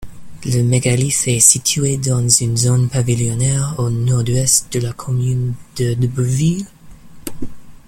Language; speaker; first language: French; non-native, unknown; English